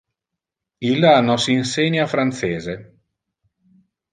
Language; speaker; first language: Interlingua; non-native, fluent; Italian